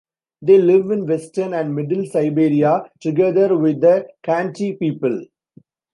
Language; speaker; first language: English; non-native, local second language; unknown